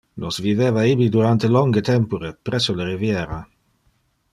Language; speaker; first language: Interlingua; non-native, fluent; Dutch